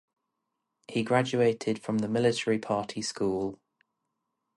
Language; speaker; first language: English; native; English